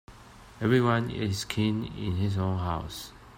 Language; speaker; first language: English; non-native, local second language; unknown